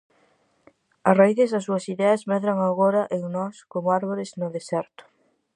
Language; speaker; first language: Galician; native; Galician